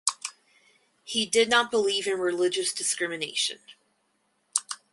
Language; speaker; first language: English; native; English